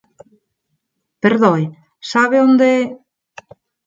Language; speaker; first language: Galician; non-native, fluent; Spanish